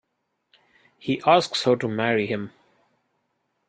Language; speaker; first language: English; non-native, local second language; Bangla